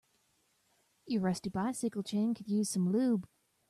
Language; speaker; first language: English; native; English